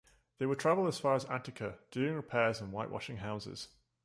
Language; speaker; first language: English; native; English